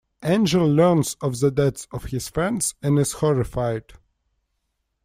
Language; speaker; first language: English; non-native, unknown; Russian